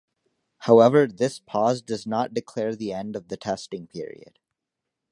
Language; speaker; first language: English; native; English